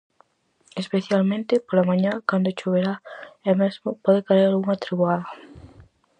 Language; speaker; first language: Galician; native; Galician